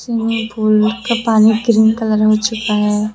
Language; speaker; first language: Hindi; non-native, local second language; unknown